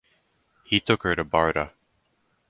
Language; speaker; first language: English; native; English